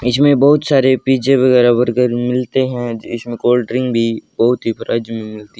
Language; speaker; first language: Hindi; native; Hindi